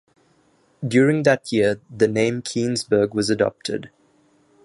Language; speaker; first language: English; non-native, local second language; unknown